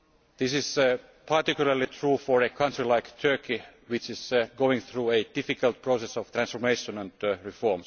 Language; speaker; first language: English; non-native, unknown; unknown